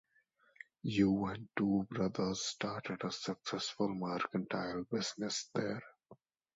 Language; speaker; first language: English; non-native, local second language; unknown